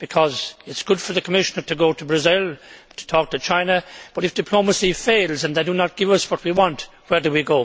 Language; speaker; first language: English; native; English